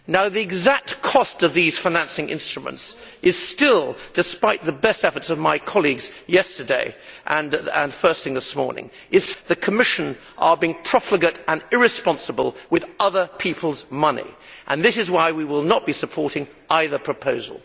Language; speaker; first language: English; native; English